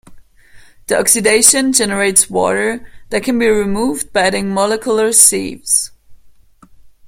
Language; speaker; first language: English; non-native, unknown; German